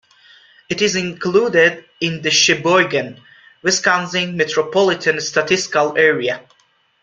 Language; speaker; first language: English; non-native, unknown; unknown